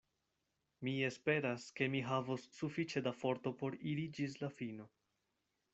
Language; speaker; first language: Esperanto; non-native, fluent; Spanish